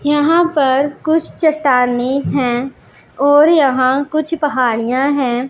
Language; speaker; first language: Hindi; non-native, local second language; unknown